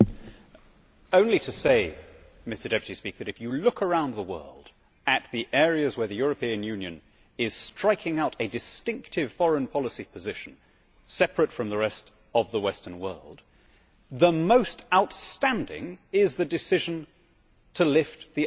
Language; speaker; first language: English; native; English